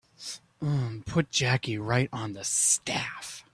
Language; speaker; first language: English; native; English